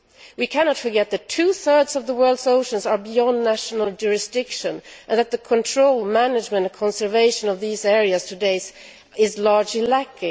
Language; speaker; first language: English; non-native, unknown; Swedish